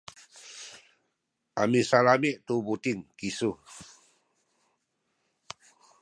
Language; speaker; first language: Sakizaya; native; Sakizaya